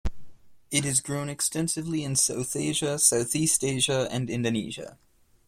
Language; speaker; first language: English; non-native, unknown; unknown